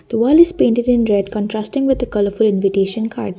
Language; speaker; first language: English; non-native, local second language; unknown